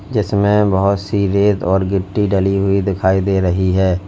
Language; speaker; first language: Hindi; native; Hindi